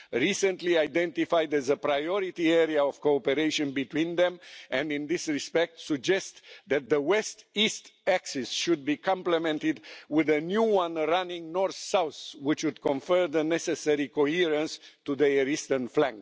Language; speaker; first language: English; non-native, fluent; Romanian